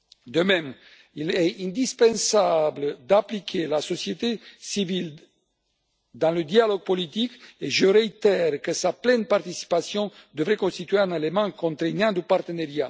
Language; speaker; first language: French; non-native, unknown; Romanian